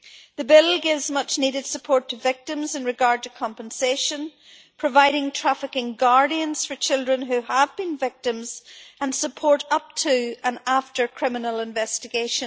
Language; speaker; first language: English; native; English